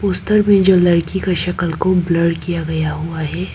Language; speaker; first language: Hindi; non-native, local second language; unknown